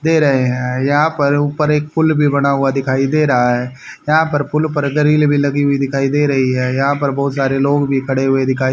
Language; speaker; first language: Hindi; native; Hindi